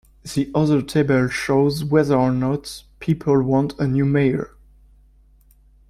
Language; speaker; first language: English; non-native, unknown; French